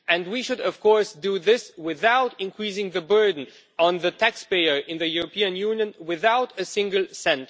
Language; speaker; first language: English; non-native, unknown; Romanian